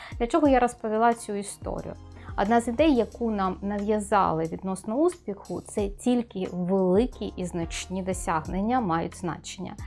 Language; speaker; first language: Ukrainian; non-native, local second language; Russian